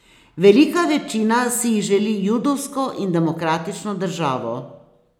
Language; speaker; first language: Slovenian; native; Slovenian